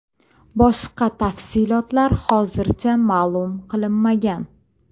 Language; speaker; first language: Uzbek; native; Uzbek